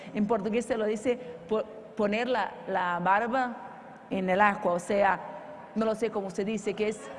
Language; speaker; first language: Spanish; non-native, related language; Portuguese